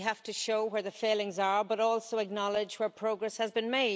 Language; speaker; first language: English; native; English